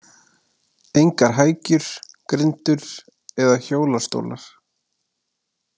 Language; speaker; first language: Icelandic; native; Icelandic